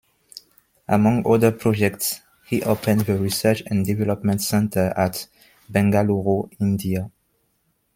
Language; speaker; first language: English; non-native, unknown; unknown